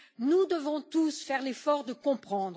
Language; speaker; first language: French; native; French